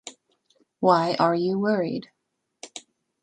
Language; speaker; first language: English; native; English